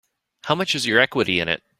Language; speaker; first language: English; native; English